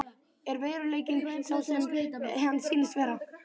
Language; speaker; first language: Icelandic; native; Icelandic